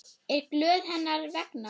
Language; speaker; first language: Icelandic; non-native, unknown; German